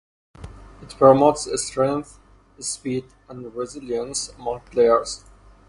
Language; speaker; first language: English; non-native, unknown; Persian